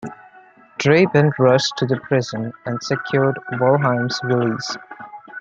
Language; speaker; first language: English; non-native, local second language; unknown